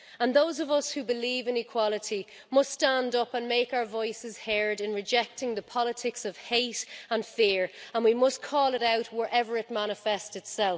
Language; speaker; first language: English; native; English